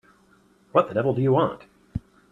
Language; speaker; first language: English; native; English